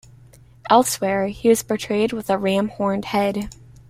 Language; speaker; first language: English; native; English